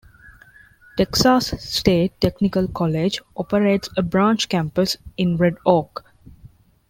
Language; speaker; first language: English; non-native, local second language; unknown